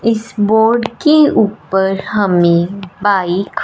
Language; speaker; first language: Hindi; non-native, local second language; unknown